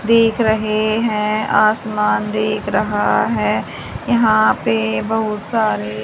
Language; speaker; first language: Hindi; native; Hindi